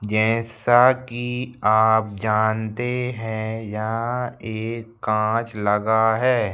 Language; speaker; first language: Hindi; native; Hindi